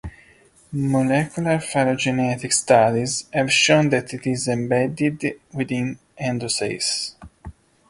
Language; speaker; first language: English; non-native, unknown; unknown